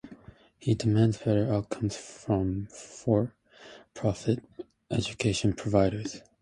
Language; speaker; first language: English; native; English